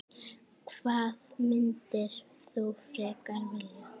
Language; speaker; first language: Icelandic; native; Icelandic